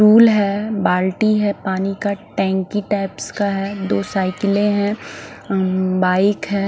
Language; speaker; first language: Hindi; non-native, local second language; Punjabi